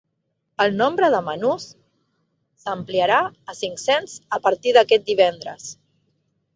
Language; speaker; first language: Catalan; non-native, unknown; Spanish